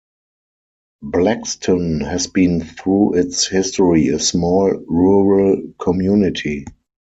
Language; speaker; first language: English; non-native, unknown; German